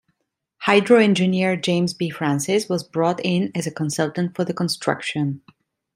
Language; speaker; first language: English; non-native, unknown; Italian